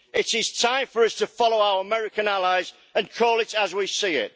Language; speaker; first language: English; native; English